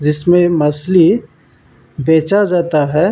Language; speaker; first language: Hindi; non-native, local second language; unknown